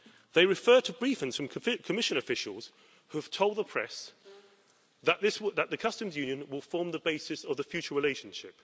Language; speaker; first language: English; native; English